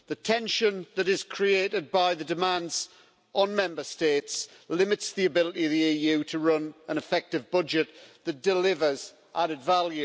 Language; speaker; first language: English; native; English